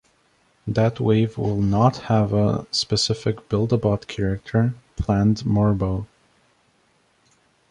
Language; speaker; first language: English; native; English